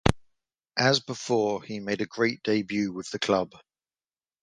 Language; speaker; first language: English; native; English